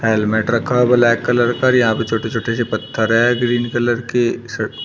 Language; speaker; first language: Hindi; native; Hindi